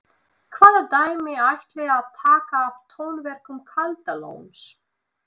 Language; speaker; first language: Icelandic; non-native, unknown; Russian